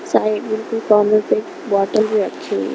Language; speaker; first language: Hindi; non-native, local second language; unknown